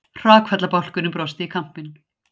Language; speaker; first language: Icelandic; native; Icelandic